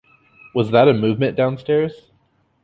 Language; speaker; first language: English; native; English